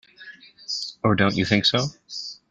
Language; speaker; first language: English; native; English